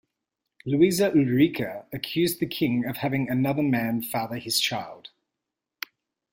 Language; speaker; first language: English; native; English